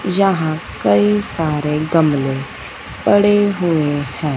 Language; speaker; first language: Hindi; non-native, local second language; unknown